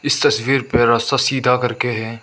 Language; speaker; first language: Hindi; non-native, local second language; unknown